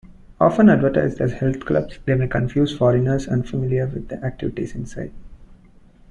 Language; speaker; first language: English; non-native, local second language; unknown